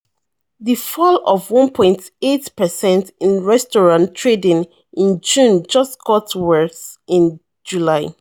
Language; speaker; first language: English; non-native, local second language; Yoruba